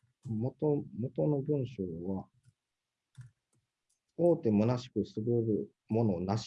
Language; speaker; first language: Japanese; native; Japanese